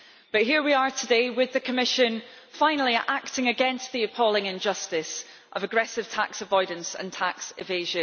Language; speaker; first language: English; native; English